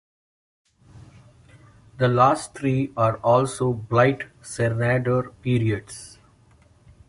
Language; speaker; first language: English; non-native, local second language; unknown